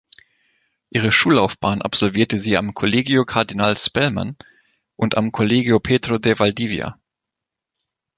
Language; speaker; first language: German; native; German